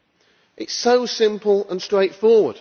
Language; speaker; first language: English; native; English